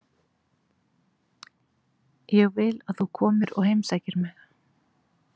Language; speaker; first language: Icelandic; native; Icelandic